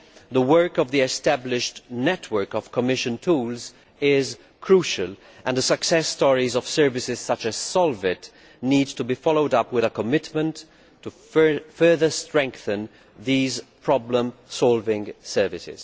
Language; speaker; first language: English; non-native, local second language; Maltese